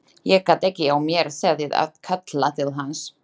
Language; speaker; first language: Icelandic; non-native, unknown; Slovak